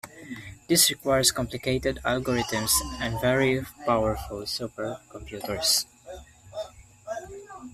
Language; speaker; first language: English; non-native, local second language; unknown